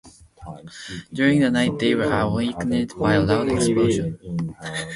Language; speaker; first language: English; non-native, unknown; Japanese